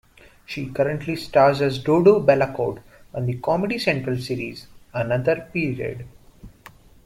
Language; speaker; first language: English; non-native, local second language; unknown